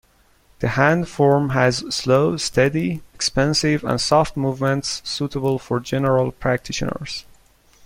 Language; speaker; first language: English; non-native, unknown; Persian